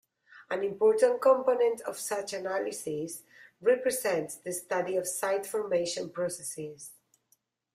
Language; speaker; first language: English; non-native, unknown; Spanish